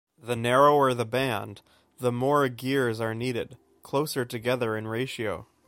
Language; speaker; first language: English; native; English